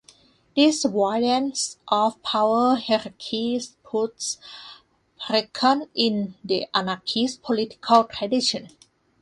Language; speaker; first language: English; non-native, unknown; Thai